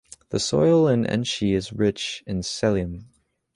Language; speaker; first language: English; native; English